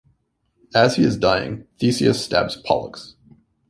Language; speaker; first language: English; native; English